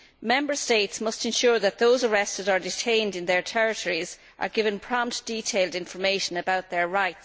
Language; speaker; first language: English; native; English